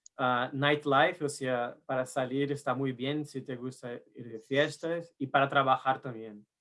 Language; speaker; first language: Spanish; non-native, related language; Portuguese